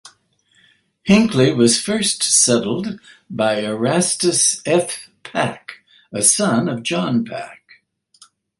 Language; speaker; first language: English; native; English